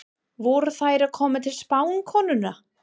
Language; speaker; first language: Icelandic; non-native, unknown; English